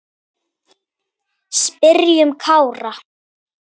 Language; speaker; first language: Icelandic; native; Icelandic